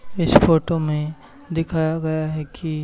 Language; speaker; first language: Hindi; native; Hindi